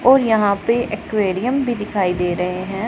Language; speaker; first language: Hindi; non-native, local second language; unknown